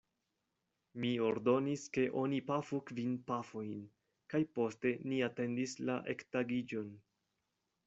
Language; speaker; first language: Esperanto; non-native, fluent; Spanish